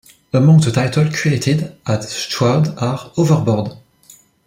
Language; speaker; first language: English; non-native, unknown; French